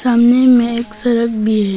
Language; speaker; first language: Hindi; non-native, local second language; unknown